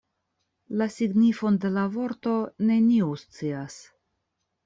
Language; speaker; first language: Esperanto; non-native, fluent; Russian